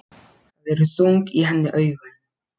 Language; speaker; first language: Icelandic; non-native, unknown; Polish